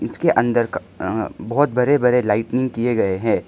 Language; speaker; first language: Hindi; non-native, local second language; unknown